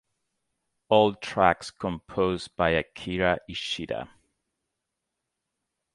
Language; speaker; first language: English; native; English